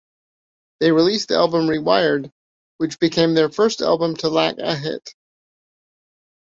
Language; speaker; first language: English; native; English